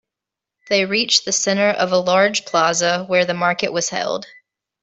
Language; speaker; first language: English; native; English